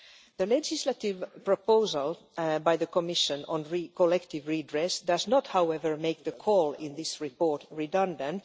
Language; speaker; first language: English; non-native, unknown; Finnish